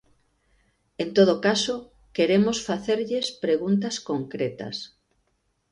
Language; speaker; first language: Galician; native; Galician